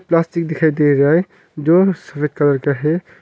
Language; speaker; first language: Hindi; non-native, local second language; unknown